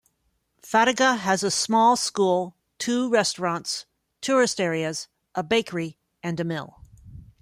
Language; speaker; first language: English; native; English